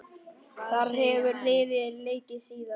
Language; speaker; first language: Icelandic; native; Icelandic